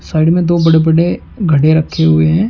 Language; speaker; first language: Hindi; native; Hindi